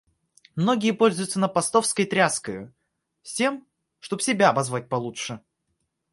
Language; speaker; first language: Russian; native; Russian